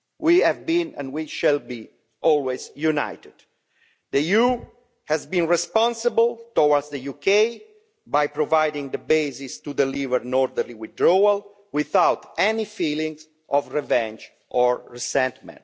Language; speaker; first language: English; non-native, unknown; Italian